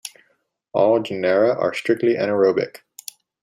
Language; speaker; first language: English; native; English